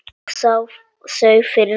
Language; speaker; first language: Icelandic; non-native, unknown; Polish